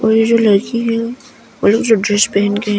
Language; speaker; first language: Hindi; non-native, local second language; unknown